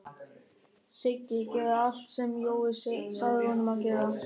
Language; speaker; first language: Icelandic; non-native, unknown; German